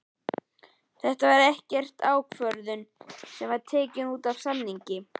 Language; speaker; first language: Icelandic; native; Icelandic